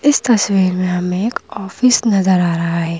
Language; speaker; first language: Hindi; native; Hindi